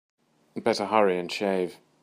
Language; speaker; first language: English; native; English